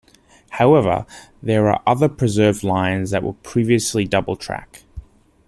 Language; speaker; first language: English; native; English